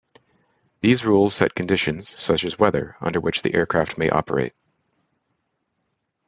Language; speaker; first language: English; native; English